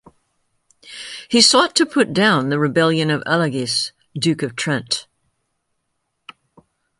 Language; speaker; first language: English; native; English